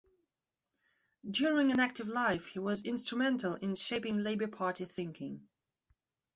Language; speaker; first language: English; non-native, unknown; Belarusian